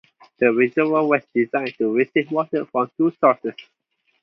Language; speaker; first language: English; non-native, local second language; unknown